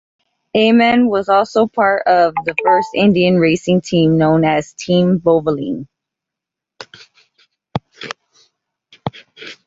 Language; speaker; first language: English; native; English